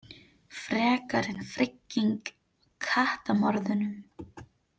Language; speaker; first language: Icelandic; non-native, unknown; Filipino